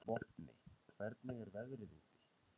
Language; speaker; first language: Icelandic; native; Icelandic